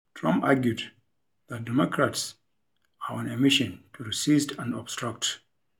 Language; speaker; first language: English; non-native, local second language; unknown